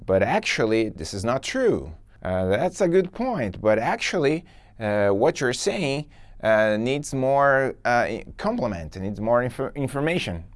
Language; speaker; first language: English; non-native, fluent; Portuguese